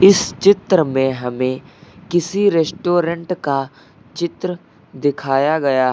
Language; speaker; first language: Hindi; native; Hindi